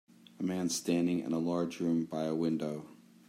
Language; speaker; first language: English; native; English